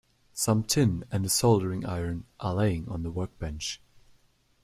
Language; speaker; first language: English; non-native, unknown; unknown